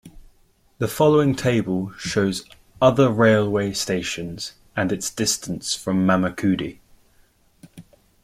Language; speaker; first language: English; native; English